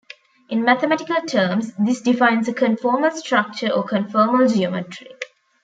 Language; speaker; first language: English; non-native, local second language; Tamil